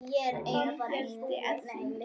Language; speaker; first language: Icelandic; non-native, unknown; Polish